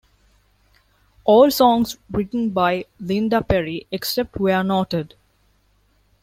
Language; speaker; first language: English; non-native, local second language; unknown